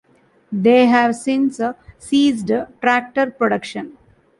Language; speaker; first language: English; non-native, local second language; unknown